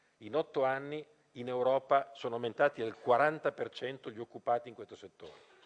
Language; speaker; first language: Italian; native; Italian